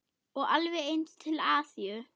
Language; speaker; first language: Icelandic; non-native, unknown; German